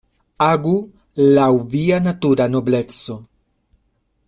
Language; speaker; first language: Esperanto; non-native, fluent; Spanish